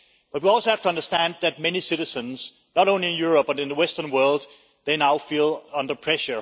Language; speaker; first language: English; non-native, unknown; Danish